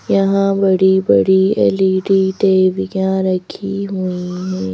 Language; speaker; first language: Hindi; native; Hindi